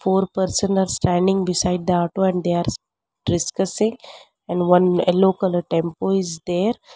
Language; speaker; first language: English; non-native, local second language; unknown